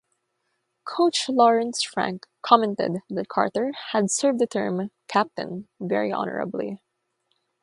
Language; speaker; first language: English; non-native, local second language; Filipino